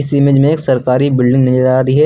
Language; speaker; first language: Hindi; native; Hindi